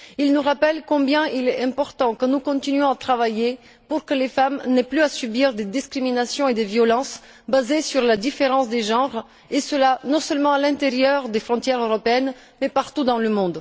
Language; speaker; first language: French; non-native, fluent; Bulgarian